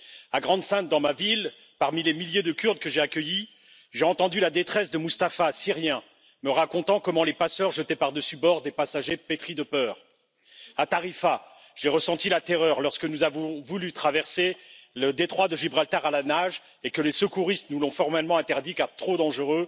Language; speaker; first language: French; native; French